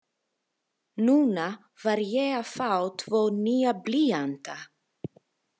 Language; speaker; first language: Icelandic; non-native, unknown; Italian